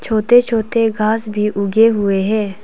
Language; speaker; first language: Hindi; non-native, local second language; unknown